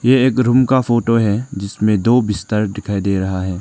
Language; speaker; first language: Hindi; non-native, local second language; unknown